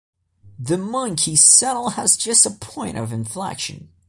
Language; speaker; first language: English; non-native, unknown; Portuguese